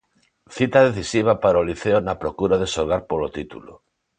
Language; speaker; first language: Galician; non-native, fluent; Spanish